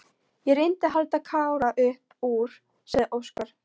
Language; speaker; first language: Icelandic; non-native, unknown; Polish